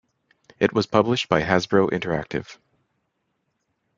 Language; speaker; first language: English; native; English